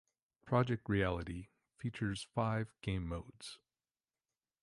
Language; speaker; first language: English; native; English